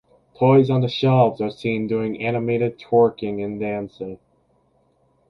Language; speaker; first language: English; native; English